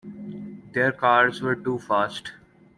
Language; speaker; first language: English; non-native, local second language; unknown